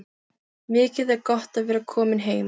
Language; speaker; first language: Icelandic; non-native, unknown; Filipino